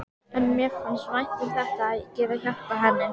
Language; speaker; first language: Icelandic; native; Icelandic